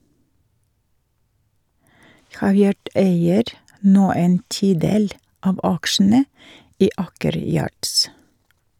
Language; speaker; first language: Norwegian; non-native, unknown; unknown